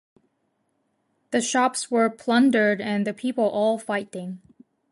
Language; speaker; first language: English; non-native, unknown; Japanese